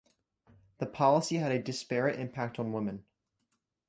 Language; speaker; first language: English; native; English